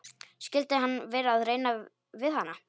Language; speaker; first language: Icelandic; non-native, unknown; Polish